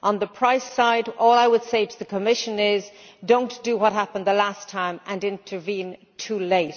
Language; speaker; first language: English; native; English